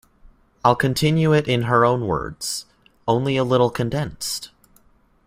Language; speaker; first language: English; native; English